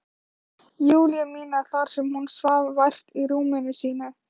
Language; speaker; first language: Icelandic; non-native, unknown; Thai